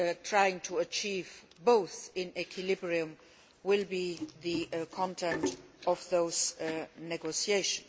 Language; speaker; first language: English; non-native, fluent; Luxembourgish